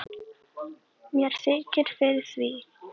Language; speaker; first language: Icelandic; native; Icelandic